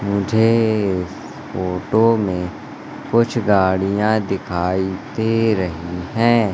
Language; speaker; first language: Hindi; native; Hindi